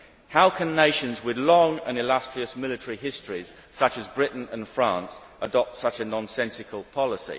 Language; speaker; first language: English; native; English